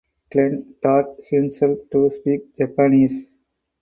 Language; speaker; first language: English; non-native, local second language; Tamil